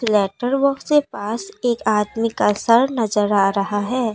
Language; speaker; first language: Hindi; non-native, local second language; Assamese